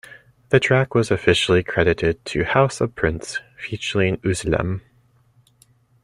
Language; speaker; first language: English; native; English